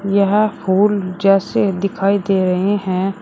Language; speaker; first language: Hindi; native; Hindi